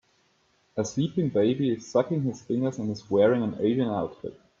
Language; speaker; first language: English; native; English